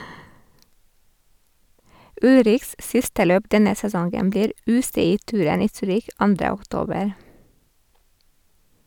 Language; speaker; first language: Norwegian; non-native, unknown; Hungarian